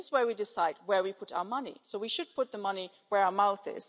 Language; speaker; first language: English; non-native, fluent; German